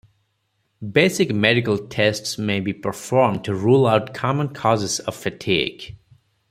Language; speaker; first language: English; non-native, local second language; Odia